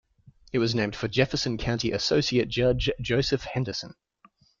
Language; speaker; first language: English; native; English